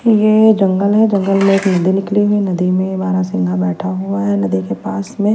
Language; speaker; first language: Hindi; non-native, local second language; Punjabi